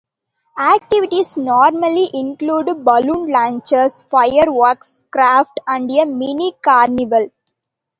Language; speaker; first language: English; non-native, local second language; Tamil